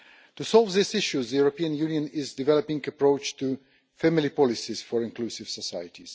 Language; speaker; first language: English; non-native, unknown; Russian